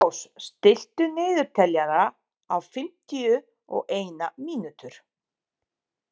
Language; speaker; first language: Icelandic; non-native, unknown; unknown